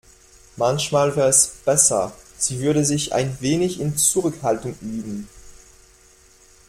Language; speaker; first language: German; non-native, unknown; French